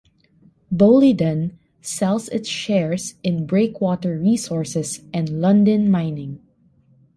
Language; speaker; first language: English; non-native, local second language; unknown